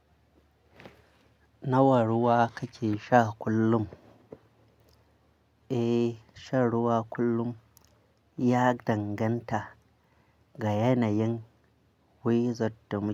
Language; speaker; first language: Hausa; non-native, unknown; Akan